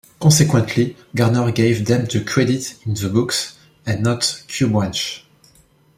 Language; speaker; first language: English; non-native, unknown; French